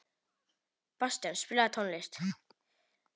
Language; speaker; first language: Icelandic; non-native, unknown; Polish